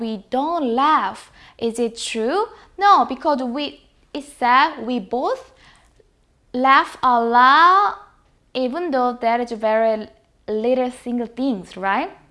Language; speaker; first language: English; non-native, fluent; Korean